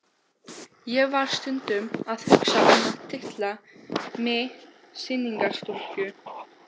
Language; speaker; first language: Icelandic; non-native, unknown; Albanian